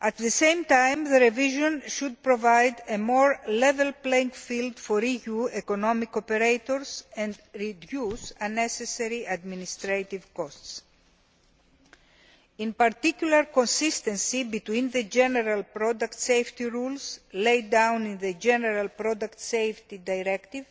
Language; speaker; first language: English; non-native, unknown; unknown